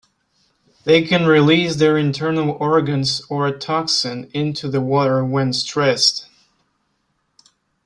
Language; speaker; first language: English; non-native, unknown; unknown